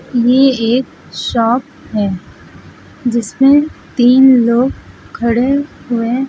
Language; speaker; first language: Hindi; native; Hindi